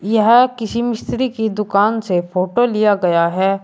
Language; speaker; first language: Hindi; native; Hindi